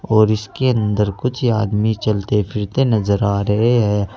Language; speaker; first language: Hindi; native; Hindi